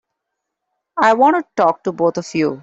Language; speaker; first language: English; non-native, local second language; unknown